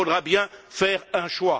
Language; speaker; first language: French; native; French